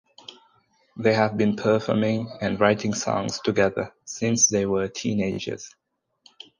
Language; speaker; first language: English; non-native, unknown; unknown